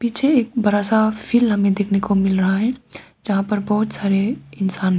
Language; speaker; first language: Hindi; non-native, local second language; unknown